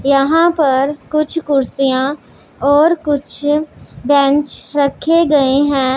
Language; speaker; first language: Hindi; non-native, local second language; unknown